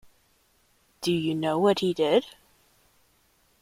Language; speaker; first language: English; native; English